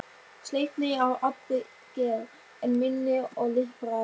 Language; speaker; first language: Icelandic; non-native, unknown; German